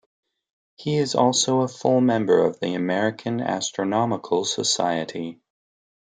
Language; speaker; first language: English; native; English